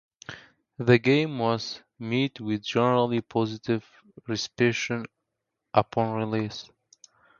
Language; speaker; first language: English; non-native, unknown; Kurdish